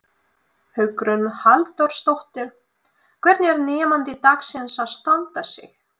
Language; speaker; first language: Icelandic; non-native, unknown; Russian